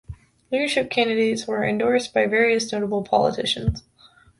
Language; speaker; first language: English; native; English